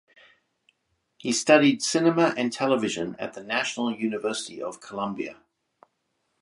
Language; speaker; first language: English; native; English